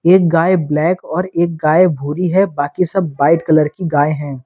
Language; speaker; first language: Hindi; native; Hindi